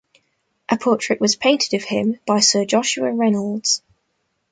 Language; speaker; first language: English; native; English